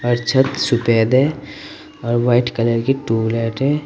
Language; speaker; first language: Hindi; native; Hindi